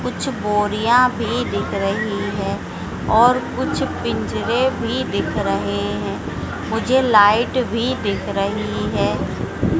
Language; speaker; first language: Hindi; native; Hindi